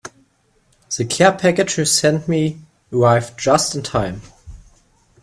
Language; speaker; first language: English; non-native, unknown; German